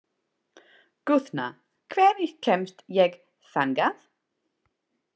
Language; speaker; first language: Icelandic; non-native, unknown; English